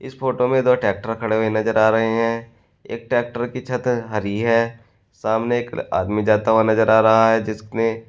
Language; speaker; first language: Hindi; native; Hindi